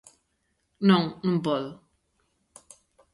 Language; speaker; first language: Galician; native; Galician